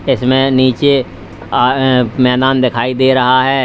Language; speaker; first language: Hindi; native; Hindi